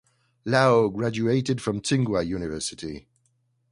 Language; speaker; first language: English; non-native, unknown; French